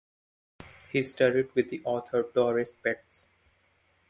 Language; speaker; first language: English; non-native, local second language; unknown